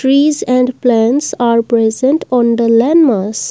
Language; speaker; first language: English; non-native, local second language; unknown